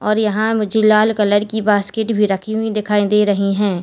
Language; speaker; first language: Hindi; native; Hindi